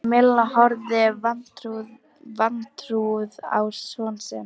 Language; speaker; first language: Icelandic; non-native, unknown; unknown